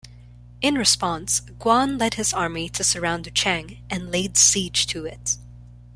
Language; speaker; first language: English; non-native, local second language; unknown